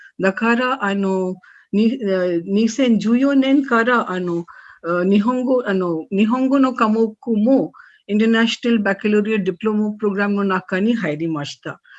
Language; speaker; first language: Japanese; non-native, fluent; Hindi